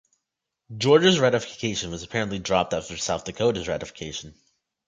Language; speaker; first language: English; native; English